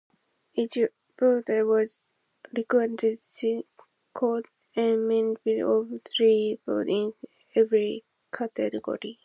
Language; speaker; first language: English; non-native, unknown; Japanese